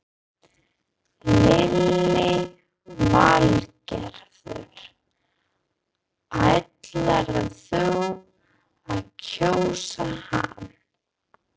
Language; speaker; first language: Icelandic; non-native, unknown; English